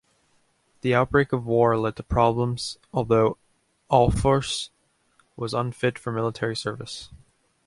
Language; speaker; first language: English; native; English